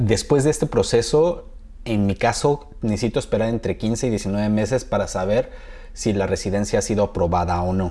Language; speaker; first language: Spanish; native; Spanish